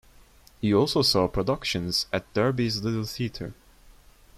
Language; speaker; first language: English; non-native, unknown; Turkish